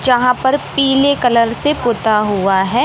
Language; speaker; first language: Hindi; native; Hindi